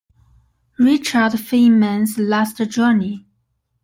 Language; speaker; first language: English; non-native, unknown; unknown